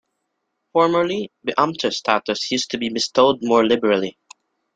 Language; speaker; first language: English; non-native, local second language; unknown